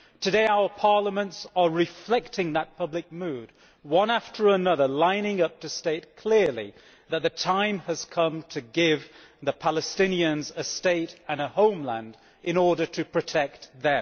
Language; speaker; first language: English; native; English